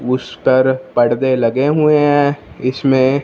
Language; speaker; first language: Hindi; non-native, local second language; Punjabi